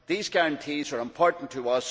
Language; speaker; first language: English; native; English